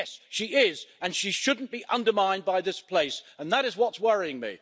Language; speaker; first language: English; native; English